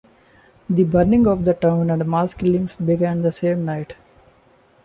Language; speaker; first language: English; non-native, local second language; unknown